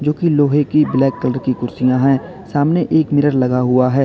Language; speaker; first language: Hindi; native; Hindi